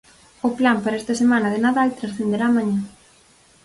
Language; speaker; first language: Galician; native; Galician